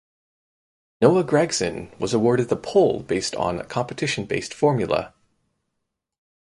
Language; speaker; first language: English; native; English